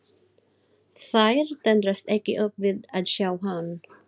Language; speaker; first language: Icelandic; non-native, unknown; Filipino